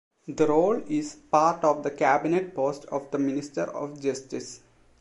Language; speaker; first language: English; non-native, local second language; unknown